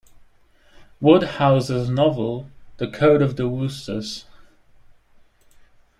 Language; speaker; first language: English; native; English